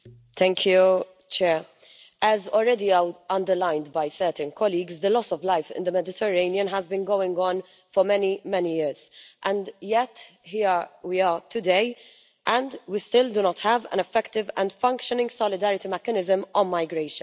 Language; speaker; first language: English; non-native, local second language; Maltese